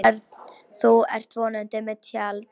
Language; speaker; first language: Icelandic; non-native, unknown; Polish